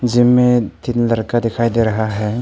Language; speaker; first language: Hindi; non-native, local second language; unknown